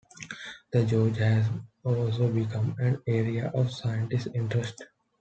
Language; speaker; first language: English; non-native, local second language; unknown